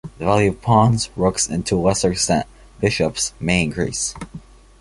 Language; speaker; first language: English; native; English